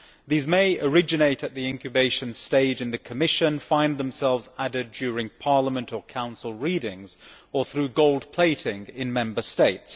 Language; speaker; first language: English; native; English